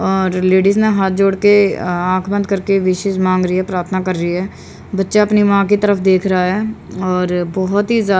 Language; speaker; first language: Hindi; native; Hindi